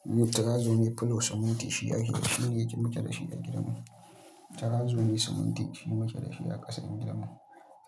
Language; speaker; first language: Hausa; native; Hausa